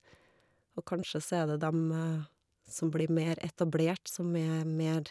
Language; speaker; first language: Norwegian; native; Norwegian